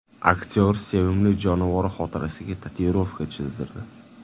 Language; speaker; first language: Uzbek; native; Uzbek